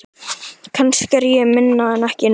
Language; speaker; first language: Icelandic; native; Icelandic